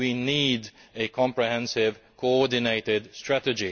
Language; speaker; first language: English; non-native, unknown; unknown